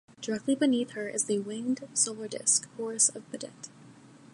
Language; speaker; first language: English; native; English